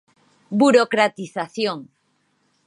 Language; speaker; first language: Galician; non-native, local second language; Spanish